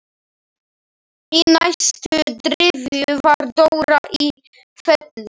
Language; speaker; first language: Icelandic; non-native, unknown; Slovak